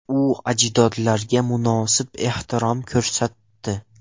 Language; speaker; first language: Uzbek; non-native, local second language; Russian